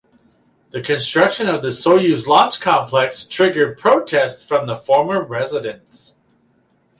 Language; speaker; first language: English; native; English